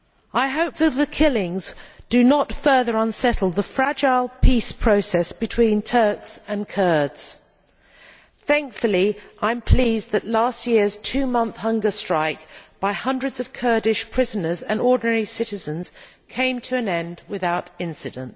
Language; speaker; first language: English; native; English